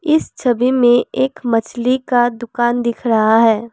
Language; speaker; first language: Hindi; non-native, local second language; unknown